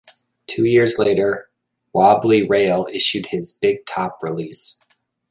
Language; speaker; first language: English; native; English